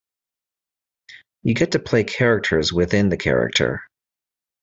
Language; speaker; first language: English; native; English